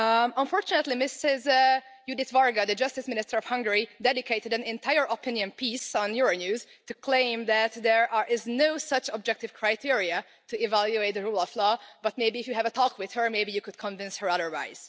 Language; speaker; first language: English; non-native, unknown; Hungarian